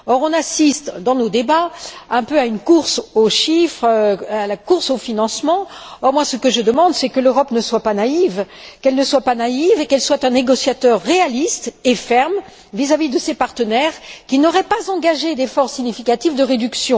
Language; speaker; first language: French; native; French